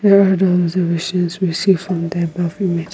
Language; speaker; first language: English; non-native, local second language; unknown